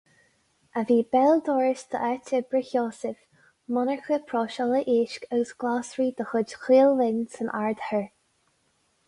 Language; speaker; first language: Irish; non-native, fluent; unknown